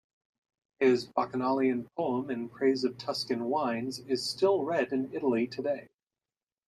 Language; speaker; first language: English; native; English